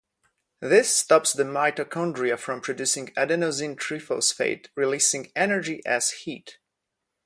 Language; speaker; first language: English; non-native, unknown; Polish